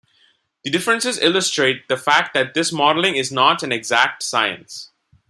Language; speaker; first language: English; non-native, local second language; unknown